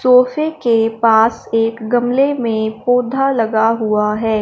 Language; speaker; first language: Hindi; non-native, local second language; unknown